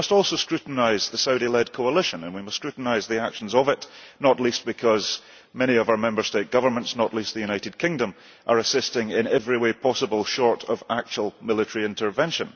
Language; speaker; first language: English; early bilingual, heritage; English